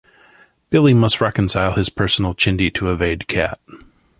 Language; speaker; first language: English; native; English